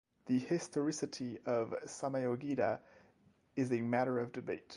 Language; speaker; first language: English; non-native, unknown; French